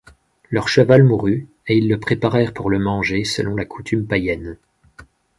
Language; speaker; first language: French; native; French